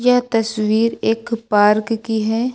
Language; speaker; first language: Hindi; native; Hindi